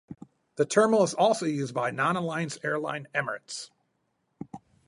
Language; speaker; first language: English; native; English